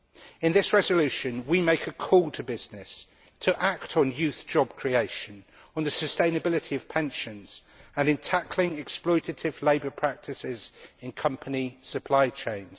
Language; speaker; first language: English; native; English